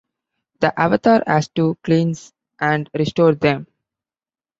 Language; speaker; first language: English; non-native, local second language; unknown